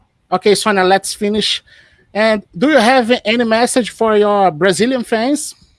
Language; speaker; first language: English; non-native, fluent; Portuguese